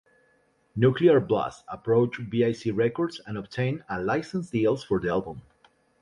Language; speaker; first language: English; non-native, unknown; Spanish